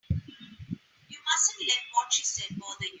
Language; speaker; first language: English; non-native, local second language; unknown